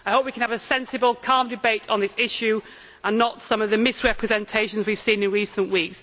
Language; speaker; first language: English; native; English